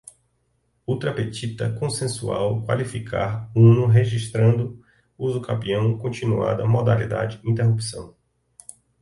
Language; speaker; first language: Portuguese; native; Portuguese